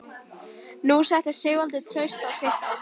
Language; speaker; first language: Icelandic; native; Icelandic